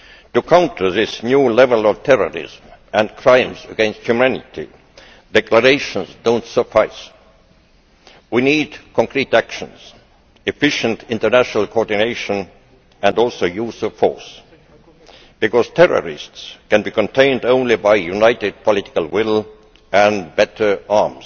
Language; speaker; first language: English; non-native, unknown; Estonian